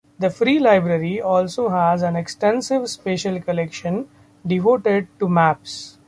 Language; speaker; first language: English; non-native, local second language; Marathi